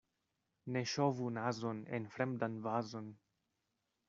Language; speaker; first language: Esperanto; non-native, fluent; Spanish